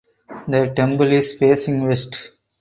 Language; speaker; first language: English; non-native, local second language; Tamil